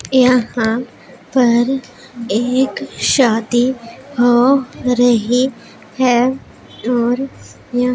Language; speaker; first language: Hindi; non-native, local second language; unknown